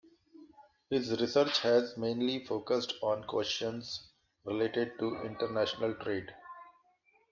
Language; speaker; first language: English; non-native, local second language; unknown